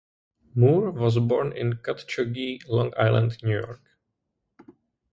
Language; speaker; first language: English; non-native, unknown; Czech